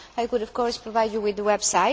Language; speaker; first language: English; non-native, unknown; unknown